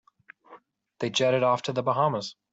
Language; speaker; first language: English; native; English